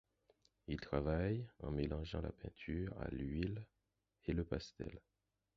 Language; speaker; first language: French; non-native, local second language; Haitian Creole